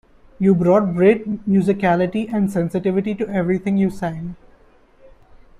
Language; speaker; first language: English; non-native, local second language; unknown